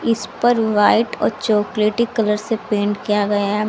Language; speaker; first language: Hindi; native; Hindi